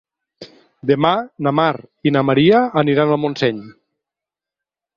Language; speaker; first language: Catalan; native; Catalan